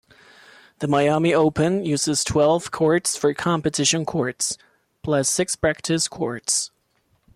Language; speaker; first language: English; non-native, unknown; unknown